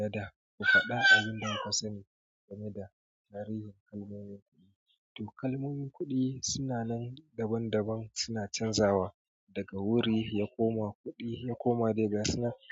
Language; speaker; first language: Hausa; native; Hausa